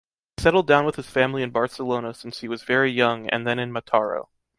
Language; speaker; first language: English; native; English